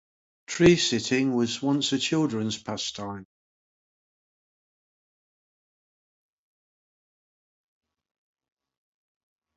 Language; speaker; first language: English; native; English